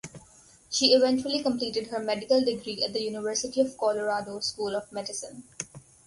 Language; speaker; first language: English; non-native, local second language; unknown